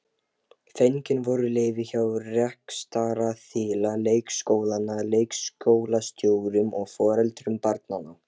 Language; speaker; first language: Icelandic; non-native, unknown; Lithuanian